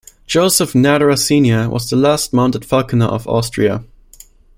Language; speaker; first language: English; non-native, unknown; German